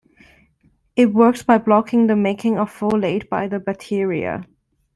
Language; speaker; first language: English; non-native, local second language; Cantonese